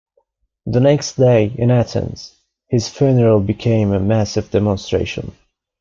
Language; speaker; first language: English; non-native, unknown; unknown